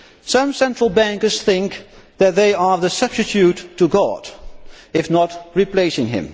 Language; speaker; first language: English; non-native, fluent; Dutch